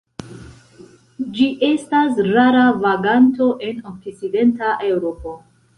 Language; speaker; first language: Esperanto; non-native, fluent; Central Kurdish